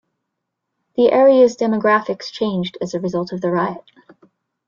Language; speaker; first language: English; native; English